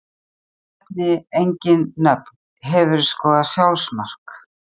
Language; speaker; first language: Icelandic; native; Icelandic